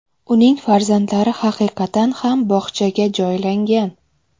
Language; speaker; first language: Uzbek; native; Uzbek